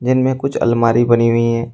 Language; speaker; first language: Hindi; native; Hindi